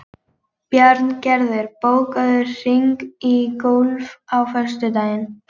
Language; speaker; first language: Icelandic; native; Icelandic